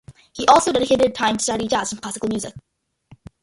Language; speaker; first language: English; early bilingual, other home language; Malayalam